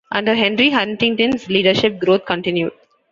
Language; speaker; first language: English; non-native, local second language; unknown